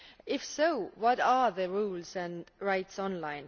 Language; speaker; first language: English; non-native, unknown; Estonian